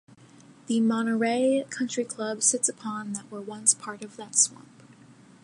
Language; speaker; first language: English; native; English